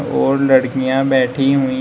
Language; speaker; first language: Hindi; native; Hindi